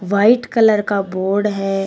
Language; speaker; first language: Hindi; native; Hindi